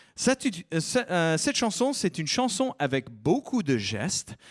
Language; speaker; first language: French; non-native, fluent; English